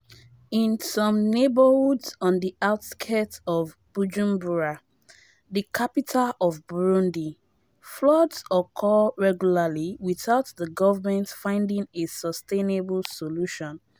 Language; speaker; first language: English; non-native, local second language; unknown